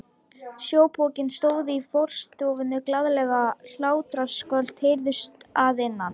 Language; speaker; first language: Icelandic; non-native, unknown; Lithuanian